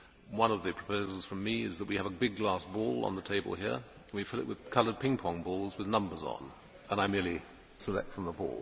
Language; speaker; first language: English; native; English